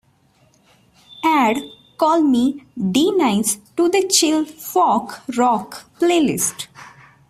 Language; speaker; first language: English; non-native, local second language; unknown